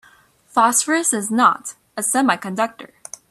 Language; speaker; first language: English; native; English